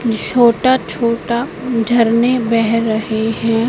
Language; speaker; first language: Hindi; native; Hindi